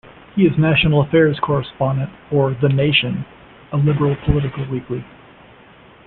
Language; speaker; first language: English; native; English